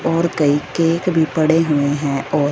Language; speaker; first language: Hindi; non-native, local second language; Punjabi